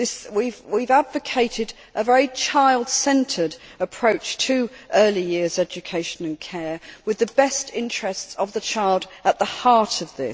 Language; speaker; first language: English; native; English